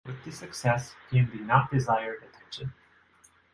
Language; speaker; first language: English; non-native, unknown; Japanese